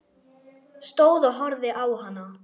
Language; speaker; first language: Icelandic; non-native, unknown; German